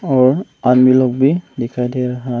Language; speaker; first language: Hindi; non-native, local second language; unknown